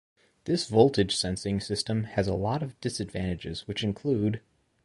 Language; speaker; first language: English; native; English